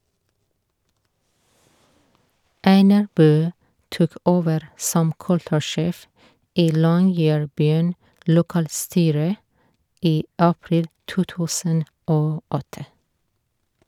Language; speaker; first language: Norwegian; non-native, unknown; Persian